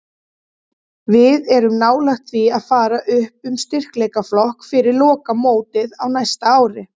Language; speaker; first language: Icelandic; native; Icelandic